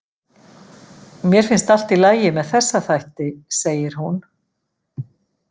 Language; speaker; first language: Icelandic; native; Icelandic